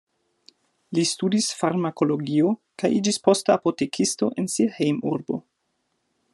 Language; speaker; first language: Esperanto; non-native, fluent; German